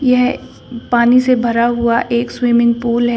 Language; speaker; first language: Hindi; native; Hindi